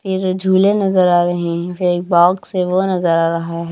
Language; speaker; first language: Hindi; non-native, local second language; Punjabi